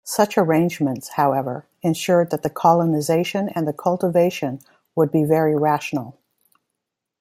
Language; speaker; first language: English; native; English